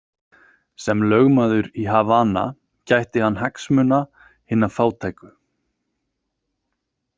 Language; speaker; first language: Icelandic; native; Icelandic